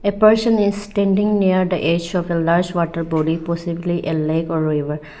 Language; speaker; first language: English; non-native, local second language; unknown